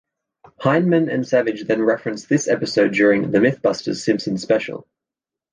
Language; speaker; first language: English; native; English